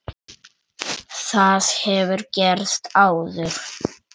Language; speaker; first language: Icelandic; native; Icelandic